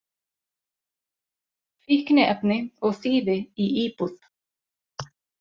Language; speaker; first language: Icelandic; native; Icelandic